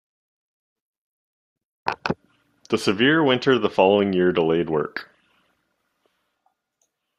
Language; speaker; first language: English; native; English